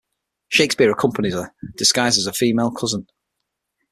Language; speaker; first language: English; native; English